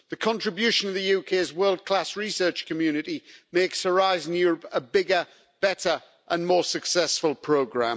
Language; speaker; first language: English; native; English